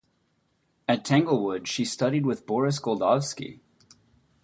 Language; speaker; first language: English; native; English